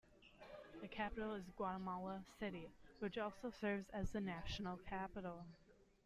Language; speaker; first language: English; native; English